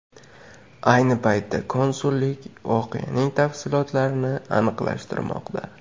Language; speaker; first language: Uzbek; native; Uzbek